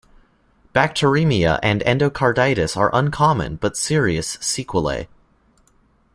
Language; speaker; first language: English; native; English